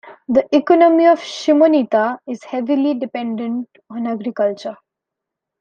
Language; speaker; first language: English; non-native, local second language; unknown